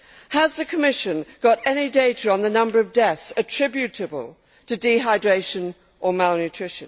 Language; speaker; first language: English; native; English